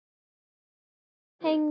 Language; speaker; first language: Icelandic; native; Icelandic